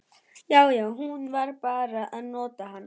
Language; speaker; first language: Icelandic; non-native, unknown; German